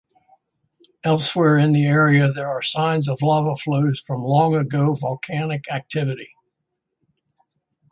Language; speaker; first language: English; native; English